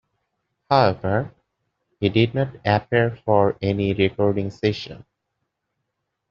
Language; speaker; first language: English; native; English